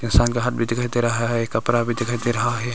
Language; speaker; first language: Hindi; non-native, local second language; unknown